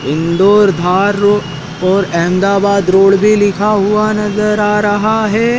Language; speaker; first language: Hindi; native; Hindi